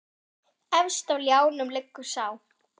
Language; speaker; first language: Icelandic; non-native, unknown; German